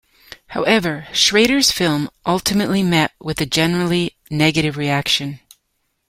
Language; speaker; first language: English; native; English